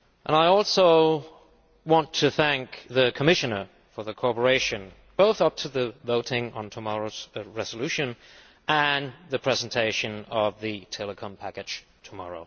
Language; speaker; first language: English; non-native, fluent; Danish